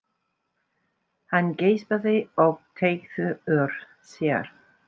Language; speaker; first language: Icelandic; non-native, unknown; English